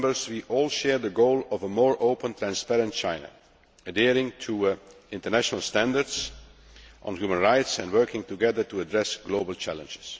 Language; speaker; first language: English; non-native, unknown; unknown